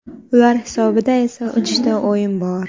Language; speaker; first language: Uzbek; non-native, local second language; Kara-Kalpak